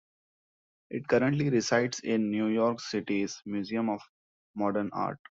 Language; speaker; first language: English; non-native, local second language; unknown